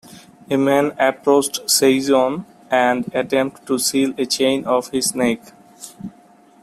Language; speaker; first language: English; non-native, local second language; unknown